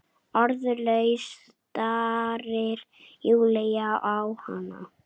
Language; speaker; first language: Icelandic; native; Icelandic